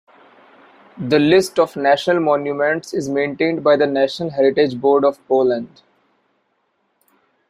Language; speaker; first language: English; non-native, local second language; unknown